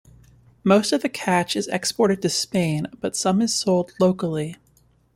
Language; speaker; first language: English; native; English